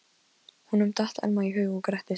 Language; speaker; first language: Icelandic; non-native, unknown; Polish